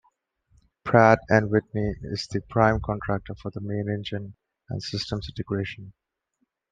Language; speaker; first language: English; non-native, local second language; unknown